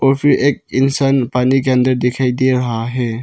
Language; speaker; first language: Hindi; non-native, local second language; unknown